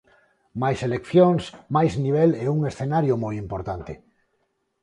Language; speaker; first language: Galician; non-native, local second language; Spanish